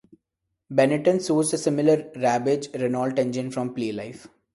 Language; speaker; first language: English; non-native, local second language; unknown